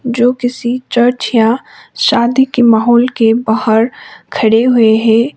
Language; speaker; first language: Hindi; non-native, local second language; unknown